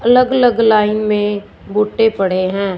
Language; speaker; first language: Hindi; non-native, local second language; Punjabi